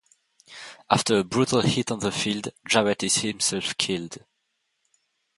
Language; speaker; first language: English; non-native, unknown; French